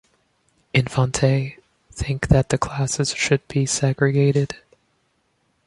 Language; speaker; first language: English; native; English